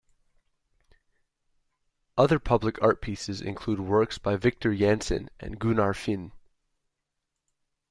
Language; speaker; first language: English; native; English